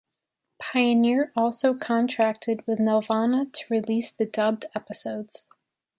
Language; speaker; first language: English; native; English